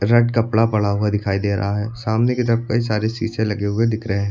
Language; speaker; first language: Hindi; native; Hindi